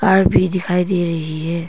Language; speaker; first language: Hindi; non-native, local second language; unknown